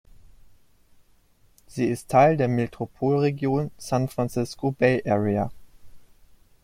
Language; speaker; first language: German; native; German